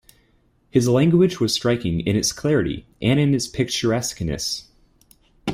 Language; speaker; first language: English; native; English